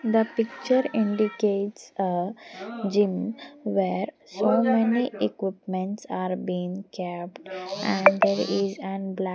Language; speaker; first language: English; non-native, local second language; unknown